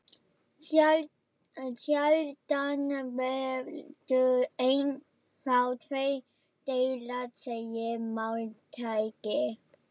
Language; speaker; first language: Icelandic; non-native, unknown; German